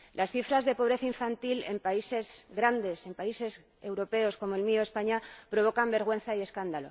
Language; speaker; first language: Spanish; native; Spanish